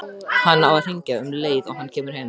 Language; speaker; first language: Icelandic; native; Icelandic